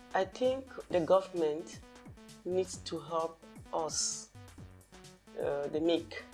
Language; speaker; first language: English; non-native, local second language; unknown